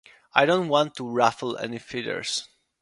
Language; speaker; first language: English; non-native, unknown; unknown